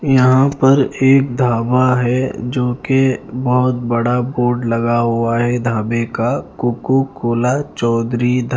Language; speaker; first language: Hindi; non-native, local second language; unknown